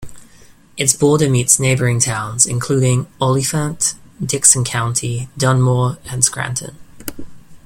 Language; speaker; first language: English; native; English